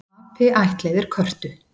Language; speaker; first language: Icelandic; native; Icelandic